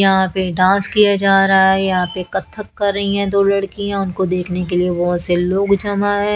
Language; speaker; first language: Hindi; native; Hindi